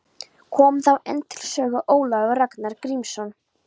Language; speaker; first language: Icelandic; non-native, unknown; Polish